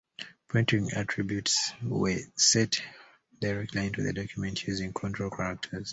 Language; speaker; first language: English; native; English